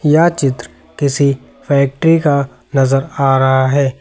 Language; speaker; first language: Hindi; native; Hindi